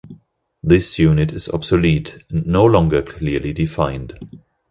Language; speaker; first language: English; non-native, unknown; German